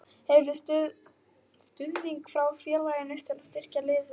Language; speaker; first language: Icelandic; native; Icelandic